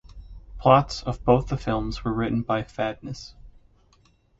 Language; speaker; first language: English; native; English